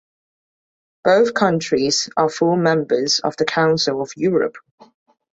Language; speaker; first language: English; non-native, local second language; Cantonese